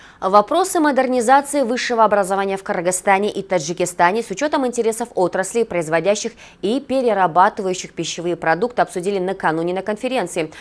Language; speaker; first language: Russian; non-native, local second language; Kyrgyz